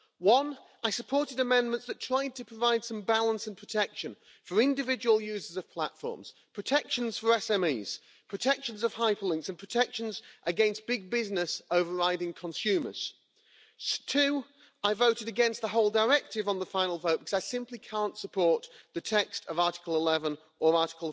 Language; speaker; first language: English; native; English